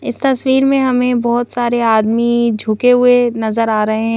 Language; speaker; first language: Hindi; native; Hindi